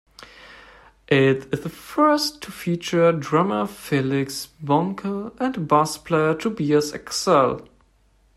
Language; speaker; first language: English; non-native, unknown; German